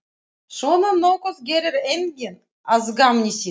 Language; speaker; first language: Icelandic; non-native, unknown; Russian